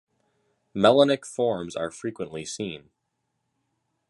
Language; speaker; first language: English; native; English